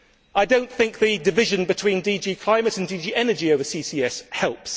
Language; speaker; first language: English; native; English